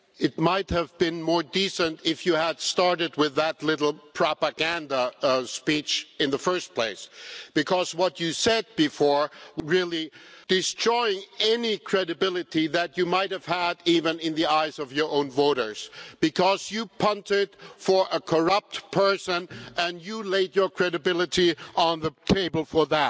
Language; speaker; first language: English; non-native, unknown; German